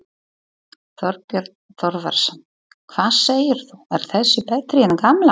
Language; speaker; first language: Icelandic; non-native, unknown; Polish